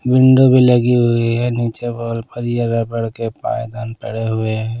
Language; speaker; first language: Hindi; non-native, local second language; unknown